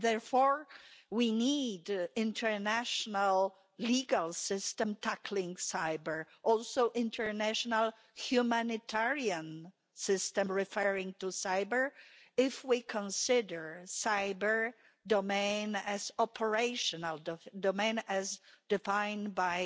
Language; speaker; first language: English; non-native, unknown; Polish